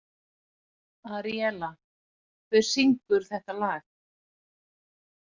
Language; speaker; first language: Icelandic; native; Icelandic